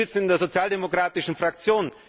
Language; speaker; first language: German; native; German